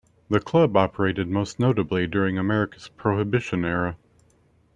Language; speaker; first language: English; native; English